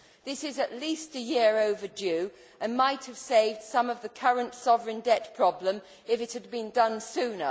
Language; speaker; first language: English; native; English